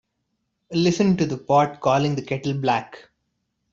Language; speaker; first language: English; non-native, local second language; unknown